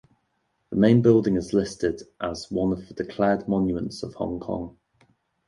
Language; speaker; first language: English; native; English